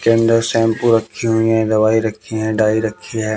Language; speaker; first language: Hindi; native; Hindi